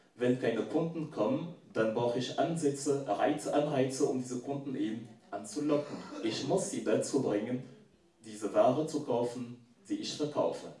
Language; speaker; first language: German; non-native, fluent; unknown